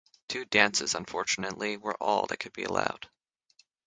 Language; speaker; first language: English; native; English